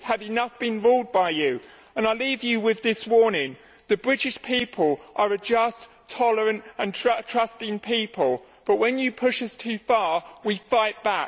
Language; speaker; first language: English; native; English